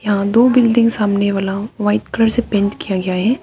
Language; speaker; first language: Hindi; non-native, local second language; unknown